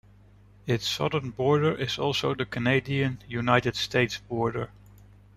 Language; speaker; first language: English; non-native, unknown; Dutch